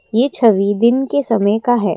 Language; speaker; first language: Hindi; non-native, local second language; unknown